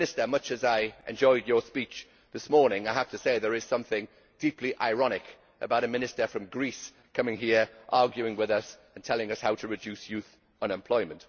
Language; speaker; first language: English; native; English